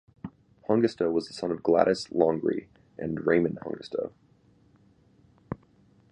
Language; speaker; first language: English; native; English